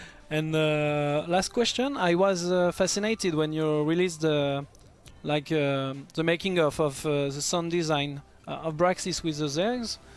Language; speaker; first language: English; non-native, fluent; French